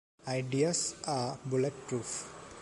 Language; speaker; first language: English; non-native, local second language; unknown